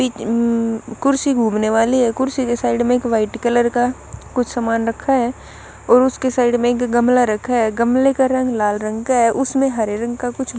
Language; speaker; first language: Hindi; non-native, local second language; Punjabi